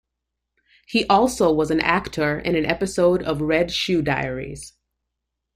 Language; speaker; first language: English; native; English